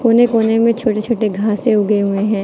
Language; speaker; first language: Hindi; native; Hindi